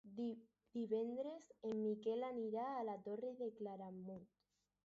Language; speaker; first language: Catalan; non-native, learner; Spanish